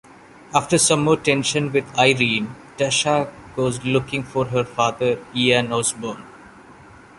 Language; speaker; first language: English; non-native, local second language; Malayalam